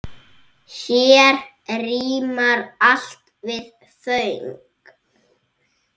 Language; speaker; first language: Icelandic; native; Icelandic